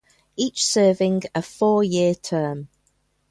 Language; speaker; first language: English; native; English